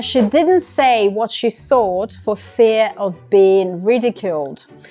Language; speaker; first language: English; non-native, fluent; Russian